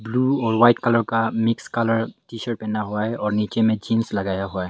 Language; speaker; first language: Hindi; non-native, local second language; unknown